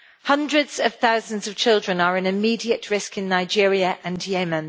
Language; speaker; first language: English; native; English